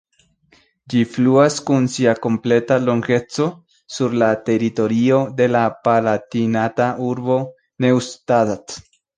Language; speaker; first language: Esperanto; non-native, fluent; Spanish